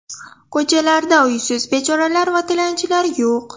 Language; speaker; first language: Uzbek; non-native, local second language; Russian